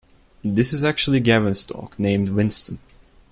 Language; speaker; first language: English; non-native, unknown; Turkish